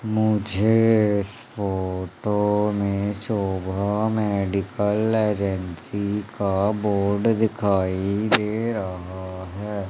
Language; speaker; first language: Hindi; native; Hindi